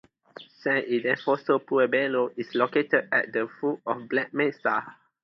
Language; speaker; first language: English; non-native, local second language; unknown